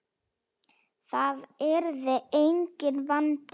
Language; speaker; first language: Icelandic; non-native, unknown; Slovak